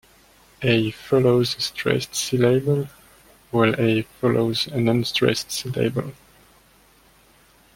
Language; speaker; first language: English; non-native, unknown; French